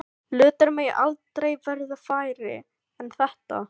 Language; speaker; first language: Icelandic; non-native, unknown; Filipino